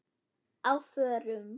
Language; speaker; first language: Icelandic; non-native, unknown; German